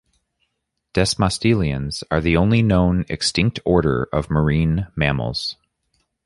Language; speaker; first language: English; native; English